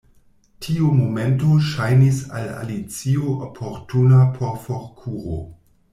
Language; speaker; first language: Esperanto; non-native, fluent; German